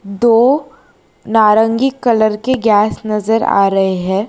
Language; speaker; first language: Hindi; non-native, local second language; Gujarati